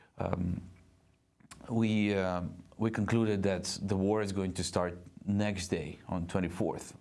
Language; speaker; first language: English; non-native, fluent; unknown